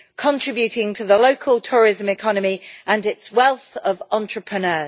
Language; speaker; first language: English; native; English